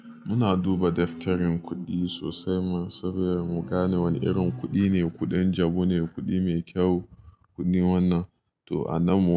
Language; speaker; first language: Hausa; native; Hausa